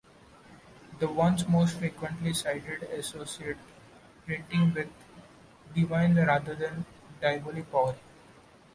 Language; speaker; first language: English; non-native, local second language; Marathi